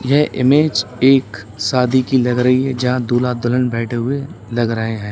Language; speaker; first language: Hindi; native; Hindi